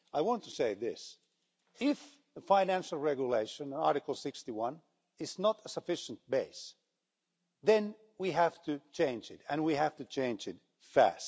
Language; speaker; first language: English; non-native, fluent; Finnish